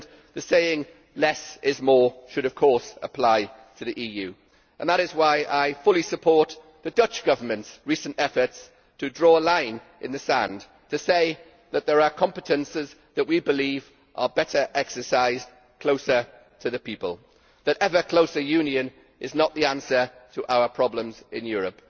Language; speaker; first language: English; native; English